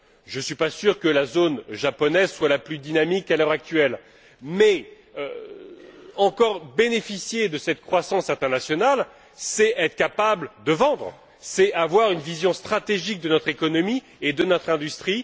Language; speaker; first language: French; native; French